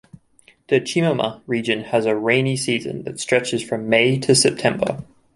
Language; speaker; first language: English; native; English